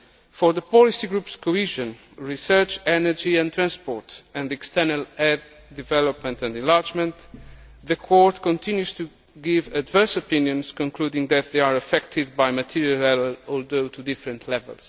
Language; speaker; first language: English; non-native, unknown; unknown